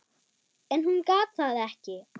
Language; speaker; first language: Icelandic; non-native, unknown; German